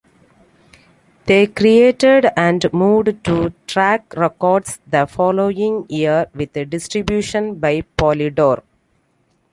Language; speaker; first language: English; non-native, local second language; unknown